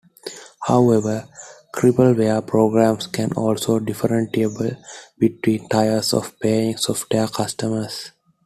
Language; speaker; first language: English; non-native, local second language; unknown